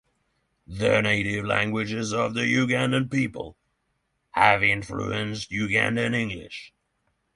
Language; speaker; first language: English; non-native, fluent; Norwegian